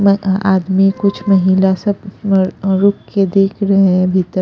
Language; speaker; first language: Hindi; non-native, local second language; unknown